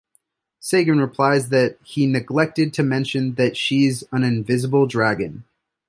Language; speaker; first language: English; native; English